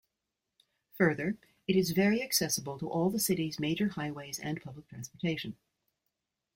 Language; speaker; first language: English; native; English